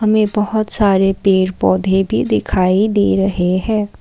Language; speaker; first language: Hindi; non-native, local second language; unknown